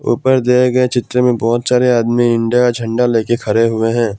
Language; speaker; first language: Hindi; non-native, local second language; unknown